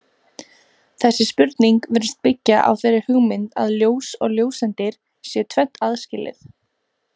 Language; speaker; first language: Icelandic; native; Icelandic